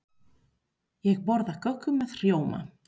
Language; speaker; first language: Icelandic; non-native, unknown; Spanish